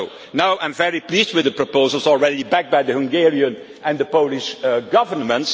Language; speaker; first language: English; non-native, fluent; Dutch